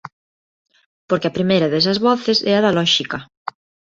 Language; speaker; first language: Galician; non-native, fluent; Spanish